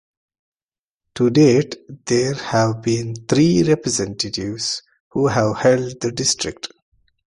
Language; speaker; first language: English; non-native, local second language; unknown